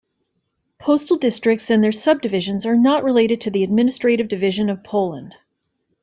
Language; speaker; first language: English; native; English